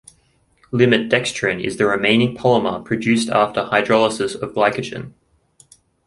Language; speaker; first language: English; native; English